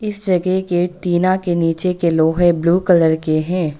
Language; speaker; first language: Hindi; non-native, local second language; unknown